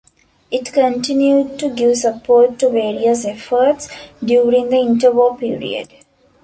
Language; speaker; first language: English; non-native, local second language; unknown